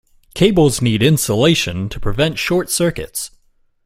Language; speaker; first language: English; native; English